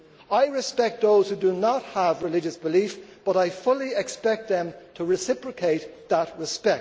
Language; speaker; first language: English; native; English